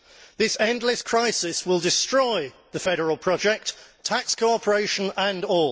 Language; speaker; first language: English; native; English